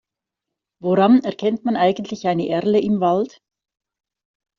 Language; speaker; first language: German; native; German